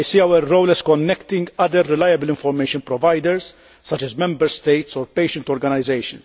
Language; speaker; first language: English; non-native, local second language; Maltese